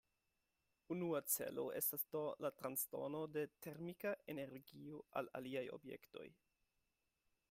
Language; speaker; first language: Esperanto; non-native, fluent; German